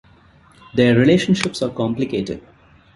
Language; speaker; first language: English; non-native, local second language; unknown